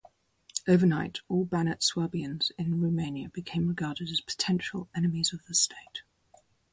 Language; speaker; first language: English; native; English